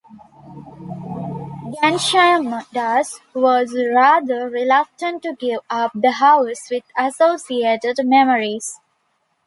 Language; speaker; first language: English; non-native, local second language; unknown